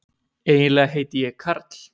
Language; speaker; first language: Icelandic; native; Icelandic